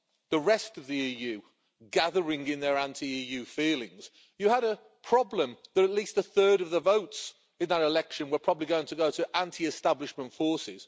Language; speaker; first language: English; native; English